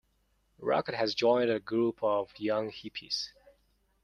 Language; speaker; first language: English; non-native, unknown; Mongolian